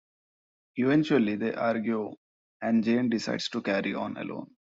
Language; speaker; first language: English; non-native, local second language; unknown